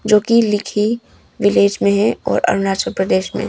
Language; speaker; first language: Hindi; non-native, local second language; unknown